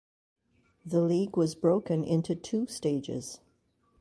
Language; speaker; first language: English; native; English